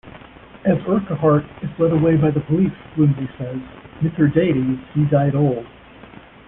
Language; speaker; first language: English; native; English